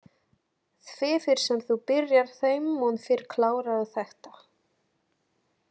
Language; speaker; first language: Icelandic; non-native, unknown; Polish